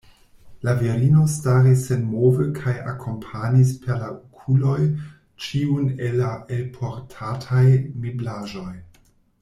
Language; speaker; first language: Esperanto; non-native, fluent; German